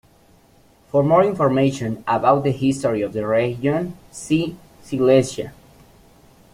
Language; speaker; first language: English; native; English